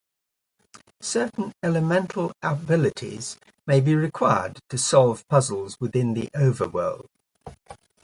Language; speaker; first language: English; native; English